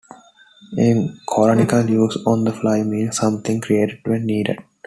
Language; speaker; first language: English; non-native, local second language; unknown